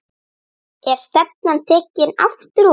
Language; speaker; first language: Icelandic; native; Icelandic